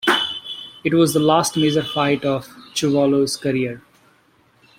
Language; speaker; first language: English; non-native, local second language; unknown